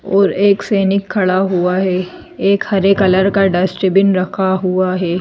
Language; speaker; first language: Hindi; native; Hindi